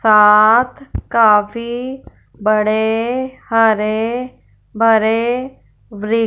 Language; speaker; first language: Hindi; non-native, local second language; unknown